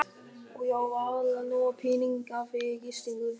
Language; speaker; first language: Icelandic; non-native, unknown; German